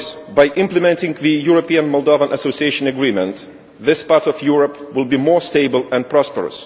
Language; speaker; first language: English; non-native, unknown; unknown